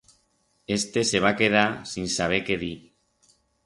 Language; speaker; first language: Aragonese; non-native, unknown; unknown